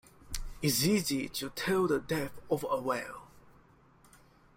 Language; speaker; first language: English; non-native, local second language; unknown